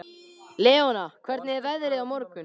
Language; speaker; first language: Icelandic; native; Icelandic